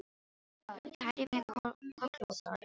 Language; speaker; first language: Icelandic; non-native, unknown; Filipino